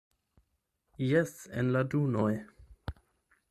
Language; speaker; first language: Esperanto; non-native, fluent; German